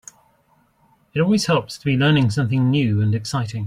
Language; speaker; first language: English; native; English